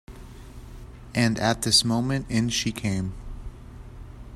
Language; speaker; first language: English; native; English